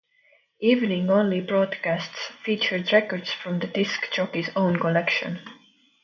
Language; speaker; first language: English; non-native, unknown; Estonian